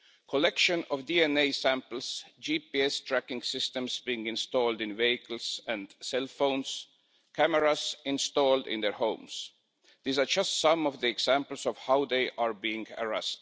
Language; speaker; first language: English; non-native, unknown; Estonian